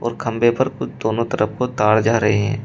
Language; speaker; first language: Hindi; native; Hindi